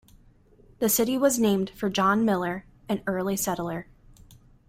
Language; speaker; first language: English; native; English